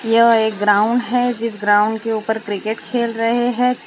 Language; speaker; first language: Hindi; non-native, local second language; Gujarati